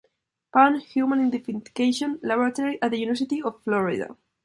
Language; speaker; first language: English; non-native, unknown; Spanish